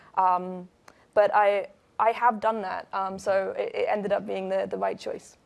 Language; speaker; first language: English; native; English